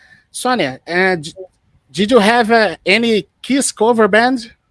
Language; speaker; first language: English; non-native, fluent; Portuguese